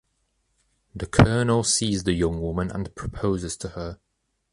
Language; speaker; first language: English; native; English